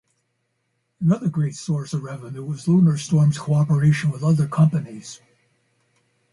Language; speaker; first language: English; native; English